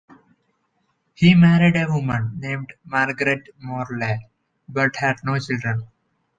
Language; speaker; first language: English; non-native, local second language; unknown